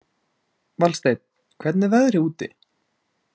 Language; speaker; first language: Icelandic; native; Icelandic